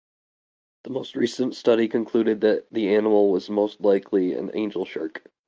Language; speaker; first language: English; native; English